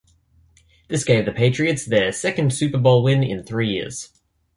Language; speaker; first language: English; native; English